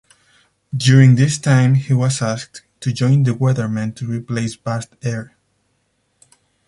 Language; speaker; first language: English; non-native, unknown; Spanish